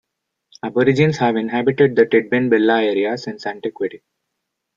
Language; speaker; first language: English; non-native, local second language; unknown